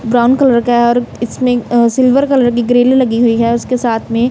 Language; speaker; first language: Hindi; non-native, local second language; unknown